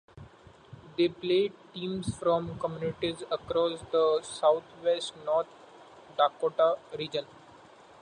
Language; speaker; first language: English; non-native, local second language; Marathi